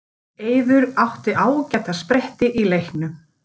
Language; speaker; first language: Icelandic; native; Icelandic